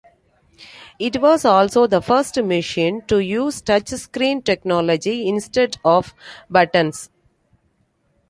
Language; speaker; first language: English; non-native, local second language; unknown